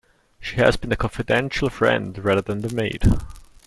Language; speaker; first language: English; non-native, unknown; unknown